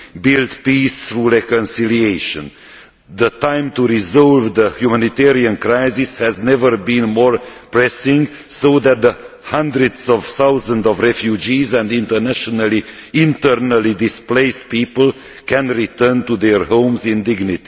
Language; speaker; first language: English; non-native, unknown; Hungarian